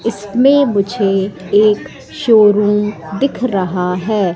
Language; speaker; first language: Hindi; native; Hindi